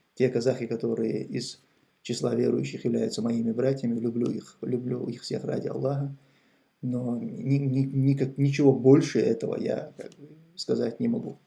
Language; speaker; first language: Russian; non-native, local second language; Chechen